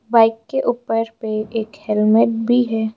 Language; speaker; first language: Hindi; non-native, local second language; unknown